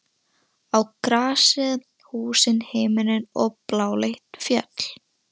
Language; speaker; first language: Icelandic; non-native, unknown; Russian